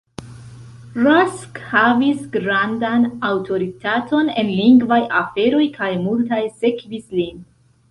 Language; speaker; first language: Esperanto; non-native, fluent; Central Kurdish